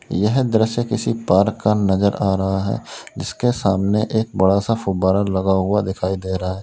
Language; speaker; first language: Hindi; native; Hindi